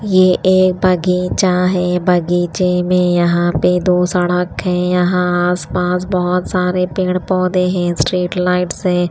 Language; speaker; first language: Hindi; native; Hindi